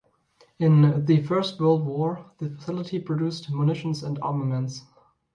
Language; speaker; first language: English; non-native, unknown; German